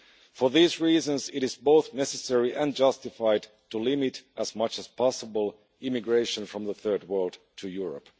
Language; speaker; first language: English; non-native, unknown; Finnish